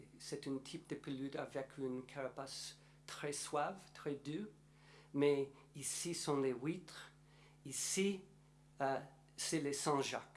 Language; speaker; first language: French; non-native, learner; English